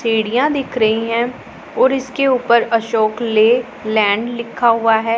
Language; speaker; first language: Hindi; non-native, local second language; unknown